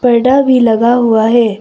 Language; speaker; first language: Hindi; non-native, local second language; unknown